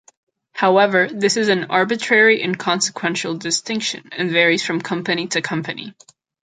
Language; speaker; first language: English; non-native, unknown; Catalan